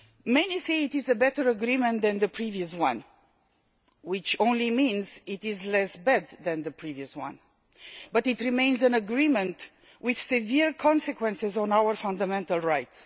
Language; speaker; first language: English; non-native, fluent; Romanian